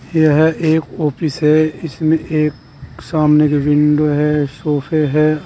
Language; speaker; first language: Hindi; native; Hindi